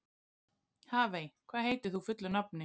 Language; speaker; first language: Icelandic; native; Icelandic